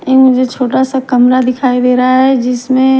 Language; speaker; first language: Hindi; non-native, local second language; Punjabi